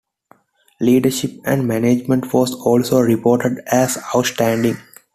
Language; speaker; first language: English; non-native, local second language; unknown